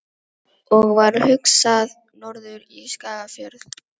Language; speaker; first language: Icelandic; non-native, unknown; Filipino